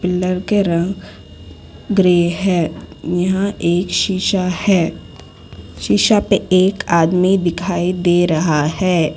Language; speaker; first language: Hindi; non-native, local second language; Gujarati